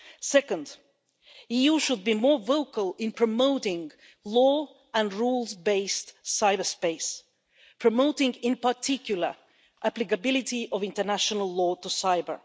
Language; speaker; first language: English; non-native, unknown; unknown